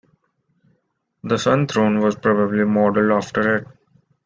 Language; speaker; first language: English; non-native, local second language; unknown